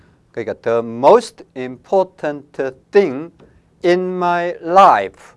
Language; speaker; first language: English; non-native, fluent; Korean